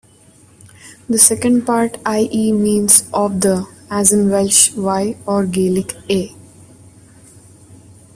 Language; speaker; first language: English; non-native, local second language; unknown